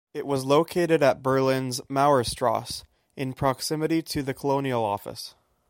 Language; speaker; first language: English; native; English